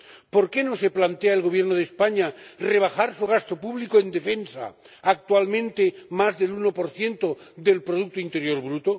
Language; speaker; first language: Spanish; non-native, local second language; Catalan